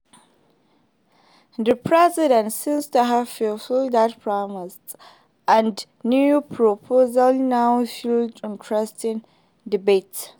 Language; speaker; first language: English; non-native, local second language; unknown